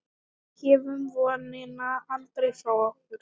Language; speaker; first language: Icelandic; non-native, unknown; Thai